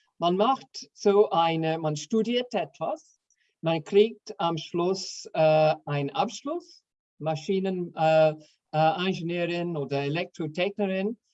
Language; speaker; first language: German; non-native, fluent; English